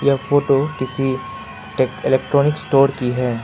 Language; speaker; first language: Hindi; non-native, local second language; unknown